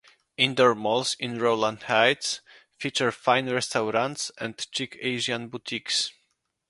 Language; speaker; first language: English; non-native, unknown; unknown